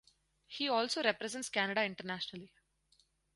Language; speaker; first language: English; non-native, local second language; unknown